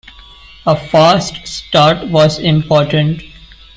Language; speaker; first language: English; non-native, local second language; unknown